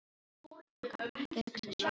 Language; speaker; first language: Icelandic; non-native, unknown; Filipino